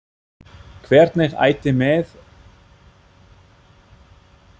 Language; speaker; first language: Icelandic; non-native, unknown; German